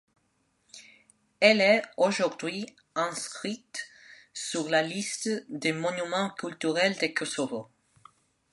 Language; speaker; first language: French; non-native, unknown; Spanish